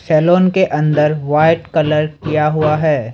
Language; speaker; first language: Hindi; non-native, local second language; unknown